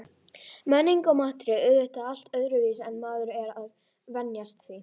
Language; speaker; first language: Icelandic; native; Icelandic